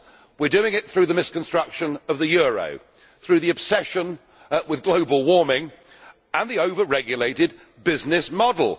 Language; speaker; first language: English; native; English